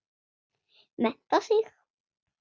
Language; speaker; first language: Icelandic; non-native, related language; Swedish